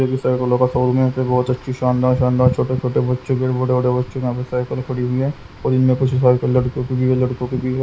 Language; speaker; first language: Hindi; native; Hindi